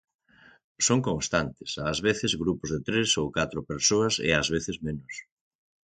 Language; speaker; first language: Galician; native; Galician